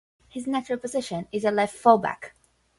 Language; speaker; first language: English; non-native, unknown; Portuguese